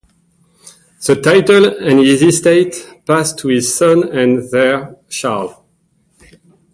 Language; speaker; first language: English; non-native, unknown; French